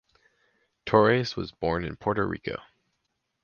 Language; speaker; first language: English; native; English